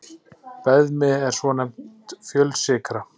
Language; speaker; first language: Icelandic; native; Icelandic